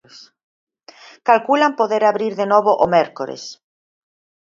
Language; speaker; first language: Galician; native; Galician